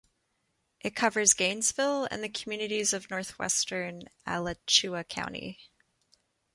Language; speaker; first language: English; native; English